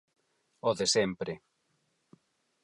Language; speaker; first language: Galician; non-native, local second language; Spanish